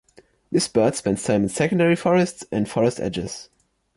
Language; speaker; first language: English; non-native, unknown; German